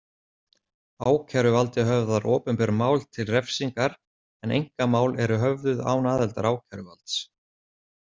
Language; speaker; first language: Icelandic; native; Icelandic